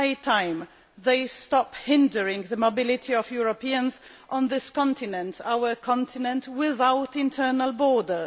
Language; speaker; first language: English; non-native, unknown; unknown